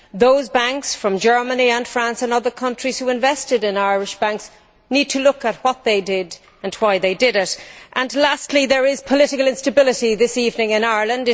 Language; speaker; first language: English; native; English